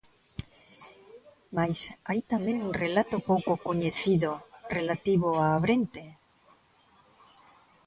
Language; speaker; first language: Galician; non-native, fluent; Spanish